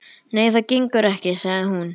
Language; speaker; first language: Icelandic; native; Icelandic